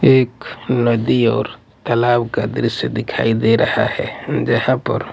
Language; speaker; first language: Hindi; non-native, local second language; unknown